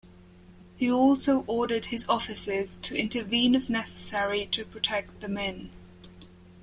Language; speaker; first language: English; non-native, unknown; German